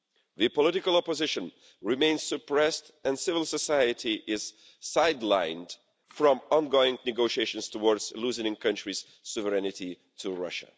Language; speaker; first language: English; non-native, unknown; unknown